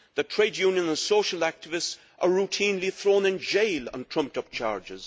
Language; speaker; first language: English; native; English